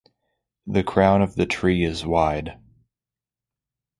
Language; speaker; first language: English; native; English